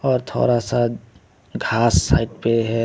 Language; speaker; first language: Hindi; non-native, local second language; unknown